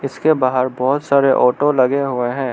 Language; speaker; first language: Hindi; non-native, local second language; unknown